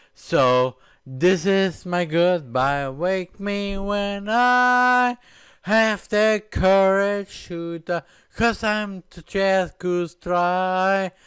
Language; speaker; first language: English; non-native, fluent; German